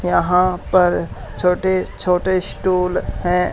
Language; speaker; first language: Hindi; native; Hindi